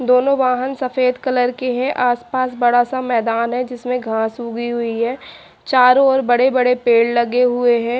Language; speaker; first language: Hindi; native; Hindi